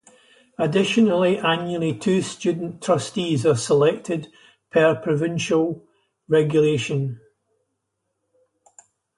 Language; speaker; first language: English; native; English